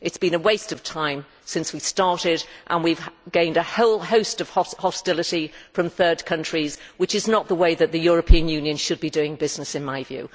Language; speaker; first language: English; native; English